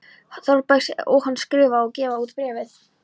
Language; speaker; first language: Icelandic; non-native, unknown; Polish